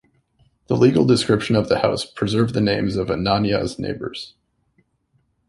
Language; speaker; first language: English; native; English